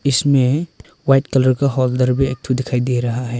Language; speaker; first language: Hindi; non-native, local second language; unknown